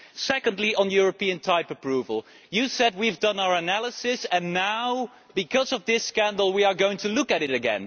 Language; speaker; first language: English; non-native, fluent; Dutch